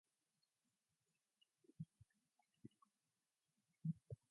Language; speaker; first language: English; non-native, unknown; Mongolian